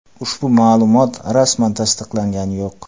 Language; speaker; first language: Uzbek; non-native, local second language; Kara-Kalpak